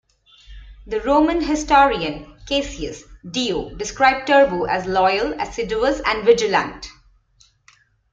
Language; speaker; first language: English; non-native, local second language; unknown